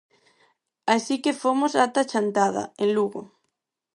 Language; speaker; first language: Galician; non-native, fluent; Spanish